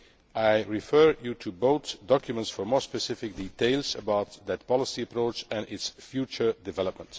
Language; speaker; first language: English; non-native, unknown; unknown